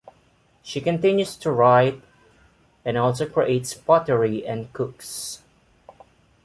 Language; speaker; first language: English; non-native, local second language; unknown